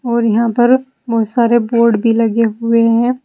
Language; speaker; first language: Hindi; native; Hindi